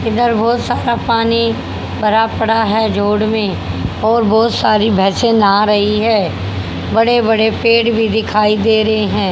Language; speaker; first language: Hindi; native; Hindi